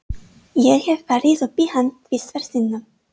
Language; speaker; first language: Icelandic; non-native, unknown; English